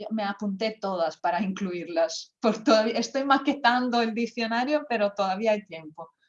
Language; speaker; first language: Spanish; non-native, fluent; Croatian